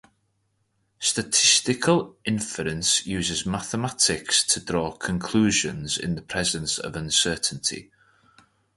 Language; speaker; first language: English; native; English